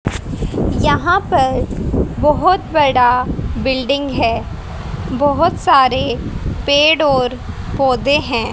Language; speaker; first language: Hindi; native; Hindi